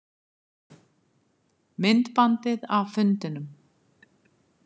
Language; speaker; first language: Icelandic; native; Icelandic